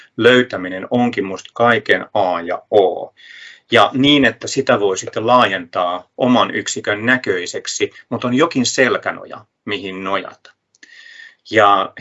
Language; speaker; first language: Finnish; native; Finnish